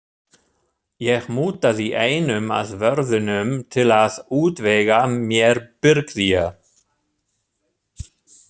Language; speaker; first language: Icelandic; non-native, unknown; German